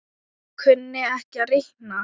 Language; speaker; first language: Icelandic; non-native, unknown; Thai